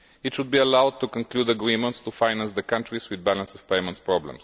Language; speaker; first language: English; non-native, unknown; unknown